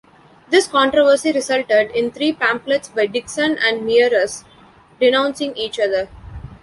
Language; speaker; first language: English; non-native, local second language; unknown